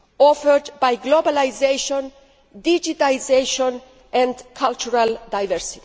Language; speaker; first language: English; non-native, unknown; Greek